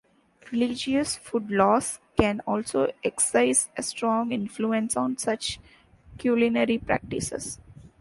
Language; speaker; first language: English; non-native, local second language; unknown